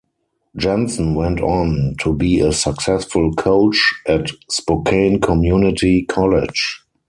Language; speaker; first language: English; non-native, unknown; German